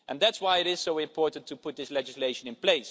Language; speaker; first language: English; non-native, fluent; Dutch